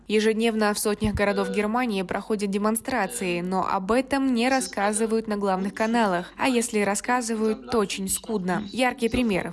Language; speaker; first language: Russian; non-native, fluent; German